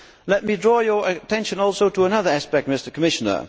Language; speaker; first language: English; non-native, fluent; Dutch